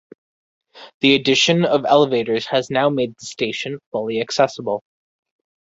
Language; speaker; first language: English; native; English